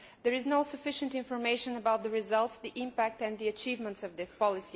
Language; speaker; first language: English; non-native, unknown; Bulgarian